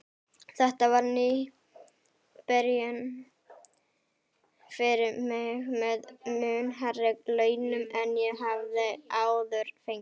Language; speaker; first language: Icelandic; native; Icelandic